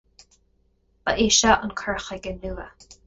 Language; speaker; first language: Irish; non-native, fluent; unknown